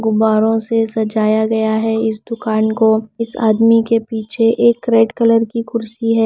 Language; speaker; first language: Hindi; non-native, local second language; Punjabi